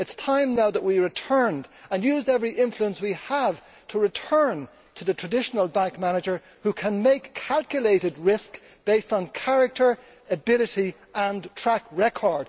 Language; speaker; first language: English; native; English